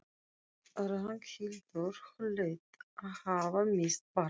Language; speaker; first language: Icelandic; non-native, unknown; Russian